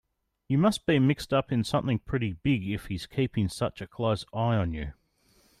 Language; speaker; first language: English; native; English